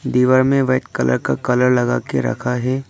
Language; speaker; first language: Hindi; non-native, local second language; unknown